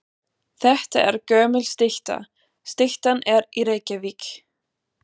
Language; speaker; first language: Icelandic; non-native, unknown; German